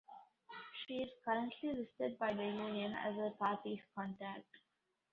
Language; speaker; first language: English; non-native, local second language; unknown